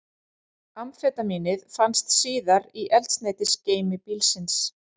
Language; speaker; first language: Icelandic; native; Icelandic